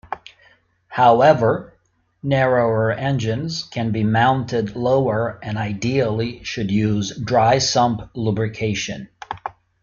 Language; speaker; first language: English; native; English